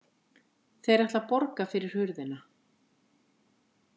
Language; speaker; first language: Icelandic; native; Icelandic